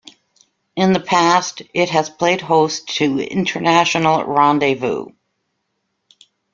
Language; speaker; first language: English; native; English